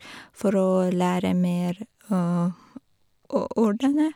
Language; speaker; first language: Norwegian; non-native, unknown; Persian